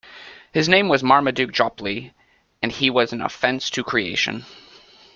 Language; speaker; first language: English; native; English